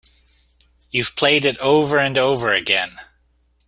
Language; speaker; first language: English; native; English